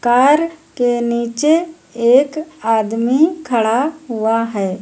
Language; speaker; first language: Hindi; native; Hindi